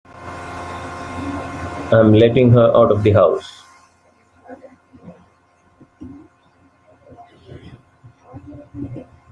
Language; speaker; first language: English; non-native, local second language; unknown